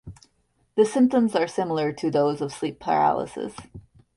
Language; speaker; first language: English; native; English